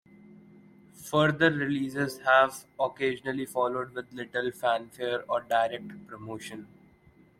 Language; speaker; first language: English; non-native, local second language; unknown